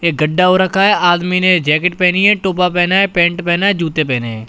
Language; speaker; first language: Hindi; native; Hindi